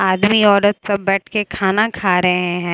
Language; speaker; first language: Hindi; non-native, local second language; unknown